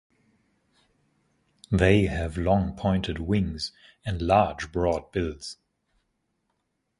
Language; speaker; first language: English; native; English